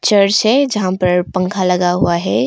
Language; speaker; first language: Hindi; non-native, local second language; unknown